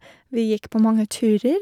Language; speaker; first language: Norwegian; non-native, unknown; English